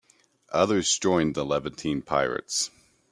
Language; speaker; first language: English; native; English